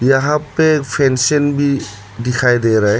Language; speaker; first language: Hindi; non-native, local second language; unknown